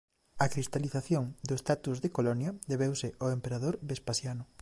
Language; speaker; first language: Galician; native; Galician